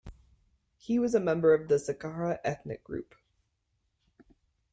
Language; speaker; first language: English; native; English